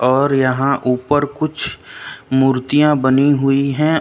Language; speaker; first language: Hindi; native; Hindi